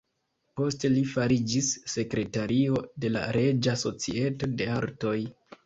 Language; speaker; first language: Esperanto; non-native, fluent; Kinyarwanda